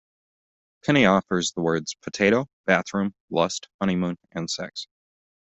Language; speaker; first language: English; native; English